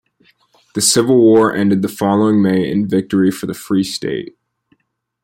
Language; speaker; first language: English; native; English